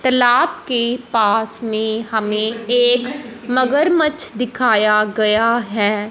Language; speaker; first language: Hindi; non-native, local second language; Punjabi